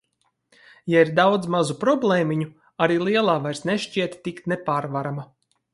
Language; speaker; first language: Latvian; native; Latvian